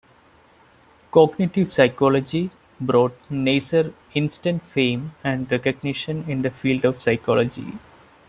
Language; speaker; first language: English; non-native, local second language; Malayalam